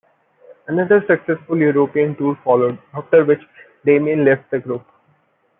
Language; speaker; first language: English; non-native, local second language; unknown